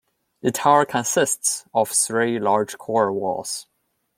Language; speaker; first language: English; non-native, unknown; Chinese